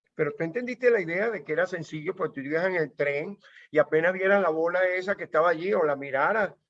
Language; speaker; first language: Spanish; native; Spanish